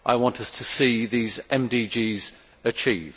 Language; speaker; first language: English; native; English